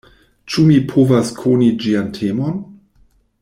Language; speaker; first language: Esperanto; non-native, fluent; German